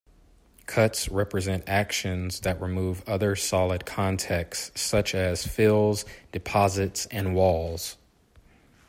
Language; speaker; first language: English; native; English